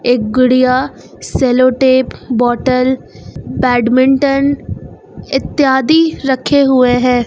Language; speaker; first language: Hindi; native; Hindi